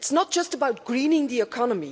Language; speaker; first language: English; non-native, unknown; Dutch